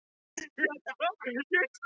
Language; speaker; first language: Icelandic; non-native, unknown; English